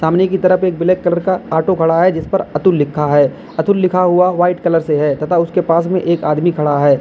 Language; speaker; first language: Hindi; native; Hindi